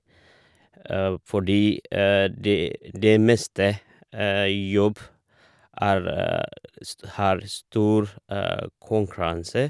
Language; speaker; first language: Norwegian; non-native, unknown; Oromo